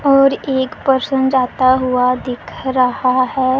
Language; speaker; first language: Hindi; non-native, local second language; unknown